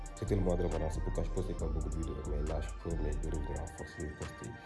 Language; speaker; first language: French; non-native, local second language; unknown